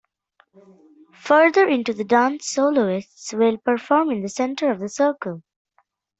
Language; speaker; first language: English; non-native, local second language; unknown